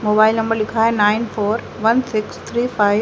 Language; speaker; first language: Hindi; native; Hindi